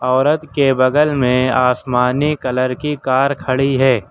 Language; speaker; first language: Hindi; native; Hindi